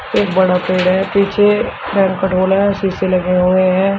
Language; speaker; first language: Hindi; native; Hindi